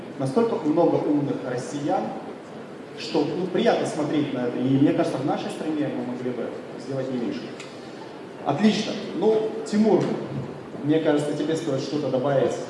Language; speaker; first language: Russian; native; Russian